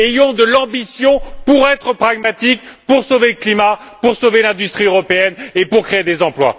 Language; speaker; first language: French; native; French